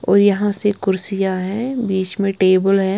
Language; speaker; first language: Hindi; non-native, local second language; Punjabi